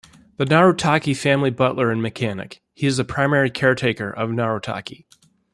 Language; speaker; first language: English; native; English